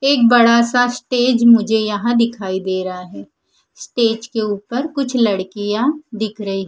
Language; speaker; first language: Hindi; non-native, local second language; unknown